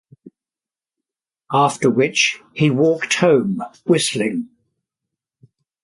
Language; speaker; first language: English; native; English